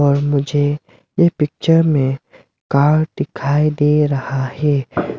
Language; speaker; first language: Hindi; non-native, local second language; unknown